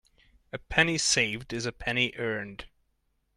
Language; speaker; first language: English; non-native, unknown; Hungarian